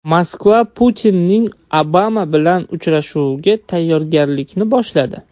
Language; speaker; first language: Uzbek; non-native, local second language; Russian